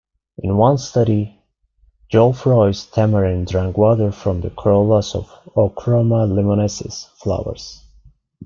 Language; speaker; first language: English; non-native, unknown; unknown